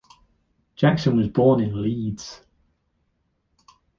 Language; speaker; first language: English; native; English